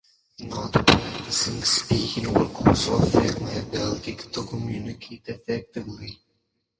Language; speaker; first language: English; non-native, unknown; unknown